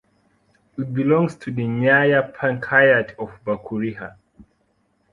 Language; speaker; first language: English; non-native, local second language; Kinyarwanda